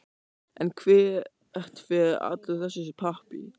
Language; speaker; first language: Icelandic; non-native, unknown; German